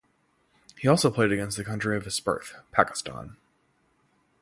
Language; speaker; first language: English; native; English